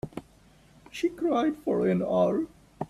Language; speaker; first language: English; non-native, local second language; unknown